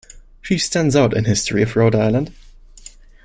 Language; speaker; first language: English; non-native, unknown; German